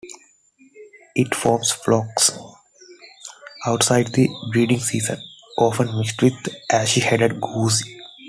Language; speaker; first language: English; non-native, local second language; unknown